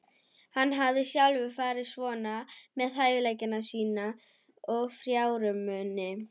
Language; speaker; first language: Icelandic; non-native, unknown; German